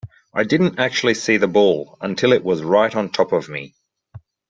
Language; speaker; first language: English; native; English